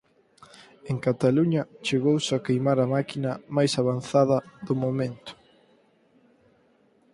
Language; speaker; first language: Galician; native; Galician